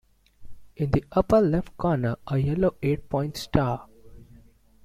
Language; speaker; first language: English; non-native, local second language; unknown